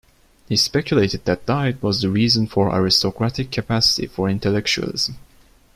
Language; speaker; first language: English; non-native, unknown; Turkish